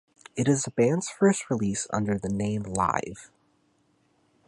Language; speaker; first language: English; native; English